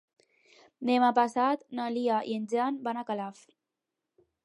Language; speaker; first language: Catalan; non-native, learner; Spanish